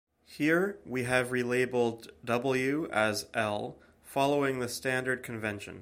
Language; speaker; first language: English; native; English